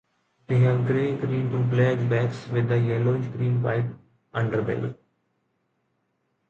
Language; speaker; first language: English; non-native, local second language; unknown